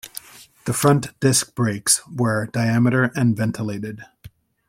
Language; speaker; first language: English; native; English